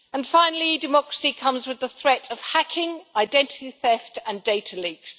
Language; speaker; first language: English; native; English